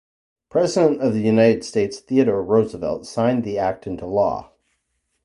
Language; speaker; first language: English; native; English